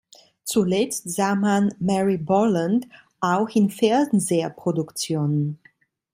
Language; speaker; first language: German; non-native, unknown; Italian